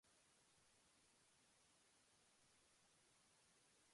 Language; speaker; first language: English; non-native, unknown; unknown